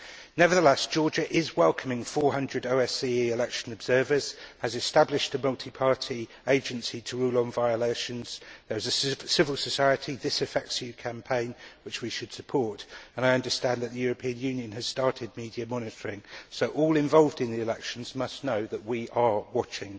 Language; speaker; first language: English; native; English